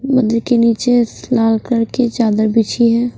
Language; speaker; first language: Hindi; non-native, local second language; Punjabi